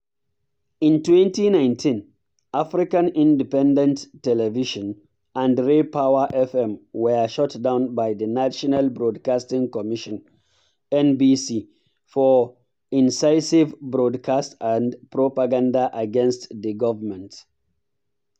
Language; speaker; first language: English; non-native, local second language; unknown